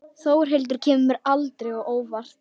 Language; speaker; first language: Icelandic; non-native, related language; Swedish